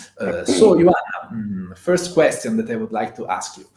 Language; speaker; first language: English; non-native, fluent; Italian